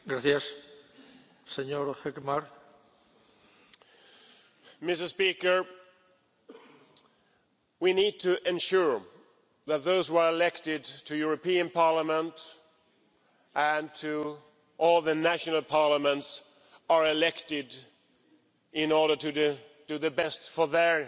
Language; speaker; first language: English; non-native, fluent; Swedish